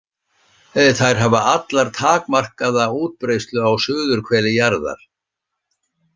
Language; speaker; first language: Icelandic; native; Icelandic